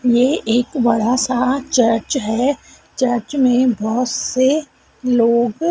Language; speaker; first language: Hindi; native; Hindi